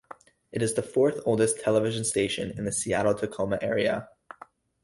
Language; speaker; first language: English; native; English